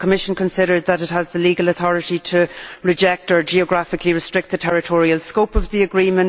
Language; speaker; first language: English; native; English